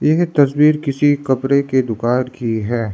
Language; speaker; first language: Hindi; non-native, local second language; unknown